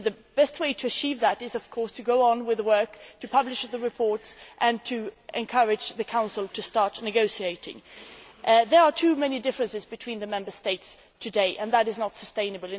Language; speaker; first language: English; non-native, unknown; Swedish